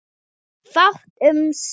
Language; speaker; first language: Icelandic; non-native, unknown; Thai